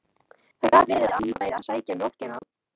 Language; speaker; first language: Icelandic; non-native, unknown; Polish